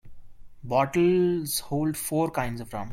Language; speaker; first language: English; non-native, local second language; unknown